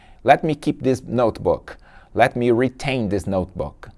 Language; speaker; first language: English; non-native, fluent; Portuguese